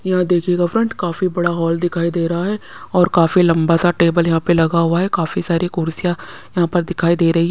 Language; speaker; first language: Hindi; non-native, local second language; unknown